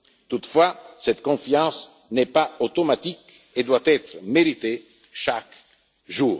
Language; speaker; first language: French; non-native, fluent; Italian